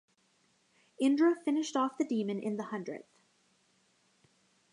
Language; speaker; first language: English; native; English